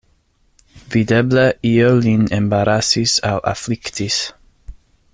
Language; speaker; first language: Esperanto; non-native, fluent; English